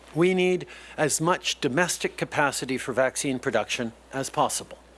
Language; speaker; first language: English; native; English